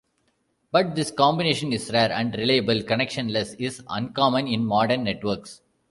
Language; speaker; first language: English; non-native, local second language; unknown